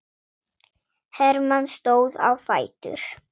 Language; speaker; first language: Icelandic; non-native, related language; Swedish